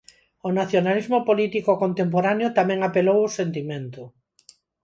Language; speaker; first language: Galician; non-native, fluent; Spanish